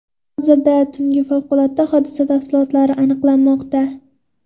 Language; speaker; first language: Uzbek; non-native, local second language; Kara-Kalpak